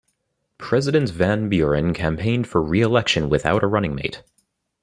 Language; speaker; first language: English; native; English